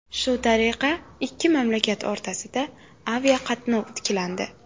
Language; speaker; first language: Uzbek; native; Uzbek